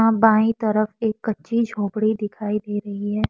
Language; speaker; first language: Hindi; non-native, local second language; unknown